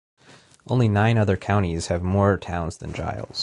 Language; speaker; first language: English; native; English